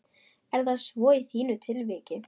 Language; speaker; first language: Icelandic; non-native, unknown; German